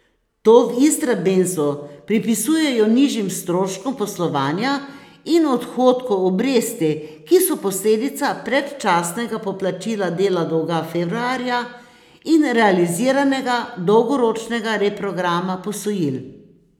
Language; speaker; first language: Slovenian; native; Slovenian